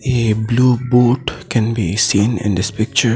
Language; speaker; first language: English; non-native, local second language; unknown